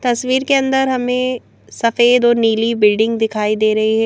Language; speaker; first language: Hindi; native; Hindi